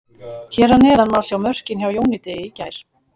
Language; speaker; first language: Icelandic; native; Icelandic